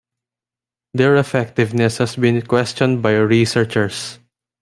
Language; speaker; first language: English; non-native, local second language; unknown